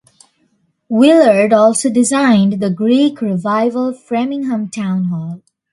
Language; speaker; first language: English; non-native, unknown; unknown